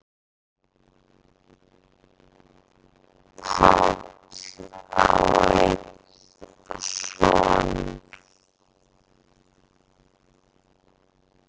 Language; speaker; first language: Icelandic; native; Icelandic